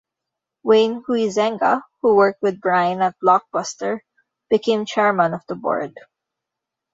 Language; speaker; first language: English; non-native, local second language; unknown